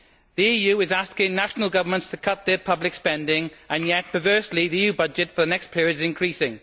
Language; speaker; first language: English; native; English